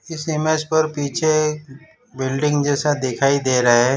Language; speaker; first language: Hindi; non-native, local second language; Gujarati